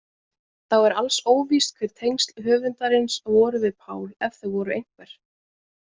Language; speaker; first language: Icelandic; native; Icelandic